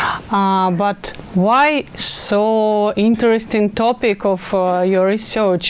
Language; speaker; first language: English; non-native, fluent; Russian